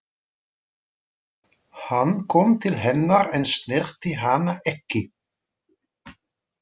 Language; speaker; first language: Icelandic; non-native, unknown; Dutch